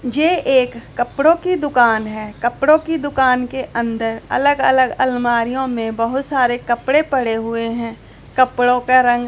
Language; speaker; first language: Hindi; non-native, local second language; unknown